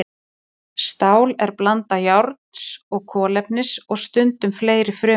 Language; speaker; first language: Icelandic; native; Icelandic